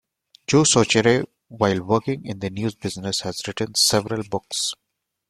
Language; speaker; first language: English; non-native, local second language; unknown